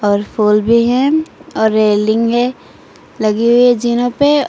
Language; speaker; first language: Hindi; native; Hindi